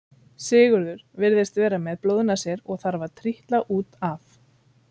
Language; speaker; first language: Icelandic; native; Icelandic